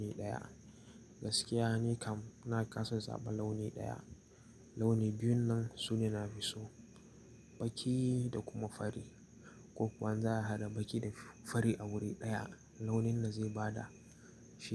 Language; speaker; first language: Hausa; native; Hausa